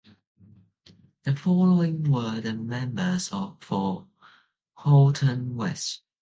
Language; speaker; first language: English; non-native, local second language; Cantonese